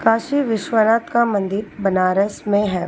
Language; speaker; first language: Hindi; non-native, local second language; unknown